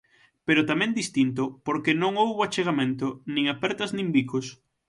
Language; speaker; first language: Galician; native; Galician